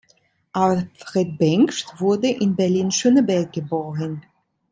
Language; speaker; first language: German; non-native, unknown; Italian